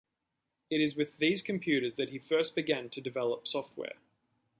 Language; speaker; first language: English; native; English